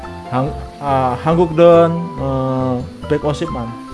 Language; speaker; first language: Korean; non-native, learner; Indonesian